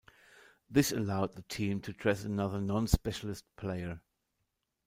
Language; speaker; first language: English; non-native, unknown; German